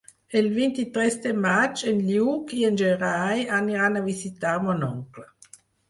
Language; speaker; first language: Catalan; non-native, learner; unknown